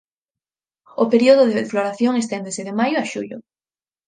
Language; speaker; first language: Galician; native; Galician